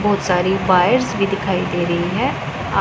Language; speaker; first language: Hindi; non-native, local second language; Punjabi